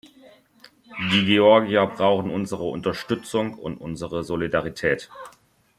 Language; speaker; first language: German; native; German